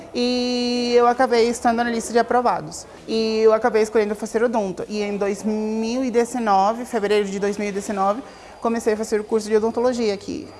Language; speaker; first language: Portuguese; non-native, fluent; Spanish